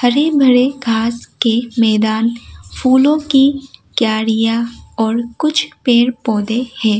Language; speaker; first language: Hindi; non-native, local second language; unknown